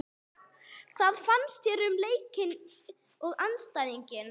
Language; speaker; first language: Icelandic; non-native, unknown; English